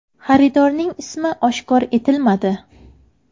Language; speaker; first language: Uzbek; native; Uzbek